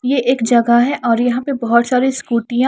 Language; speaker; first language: Hindi; native; Hindi